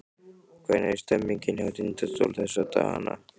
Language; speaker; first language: Icelandic; native; Icelandic